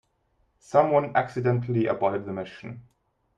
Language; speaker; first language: English; non-native, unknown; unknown